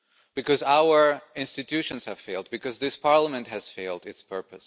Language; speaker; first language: English; non-native, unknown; German